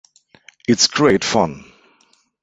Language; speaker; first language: English; non-native, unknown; German